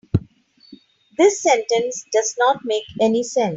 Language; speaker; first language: English; non-native, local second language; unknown